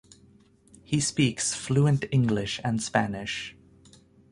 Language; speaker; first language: English; native; English